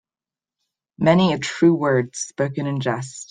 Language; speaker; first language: English; native; English